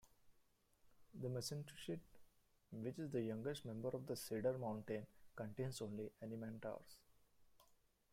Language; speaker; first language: English; non-native, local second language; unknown